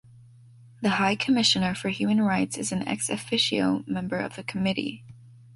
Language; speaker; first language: English; native; English